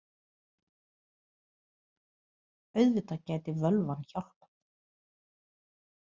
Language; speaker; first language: Icelandic; non-native, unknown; Portuguese